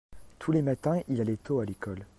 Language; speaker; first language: French; native; French